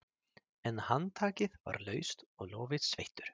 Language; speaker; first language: Icelandic; non-native, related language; Swedish